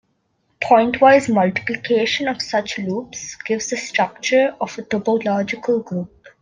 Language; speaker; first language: English; non-native, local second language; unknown